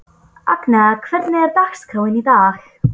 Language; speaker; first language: Icelandic; non-native, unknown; Polish